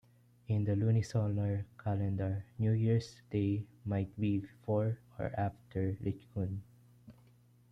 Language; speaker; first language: English; non-native, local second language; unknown